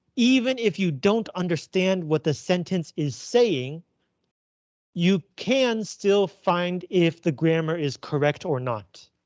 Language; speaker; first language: English; native; English